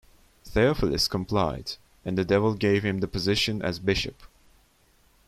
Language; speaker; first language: English; non-native, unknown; Turkish